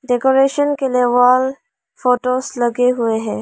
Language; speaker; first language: Hindi; non-native, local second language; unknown